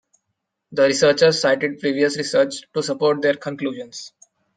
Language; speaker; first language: English; non-native, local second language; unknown